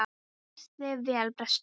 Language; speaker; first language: Icelandic; non-native, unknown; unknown